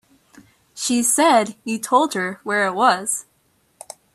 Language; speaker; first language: English; native; English